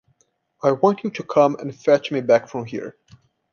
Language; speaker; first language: English; non-native, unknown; Portuguese